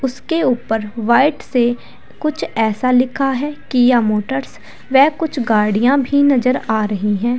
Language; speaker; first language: Hindi; native; Hindi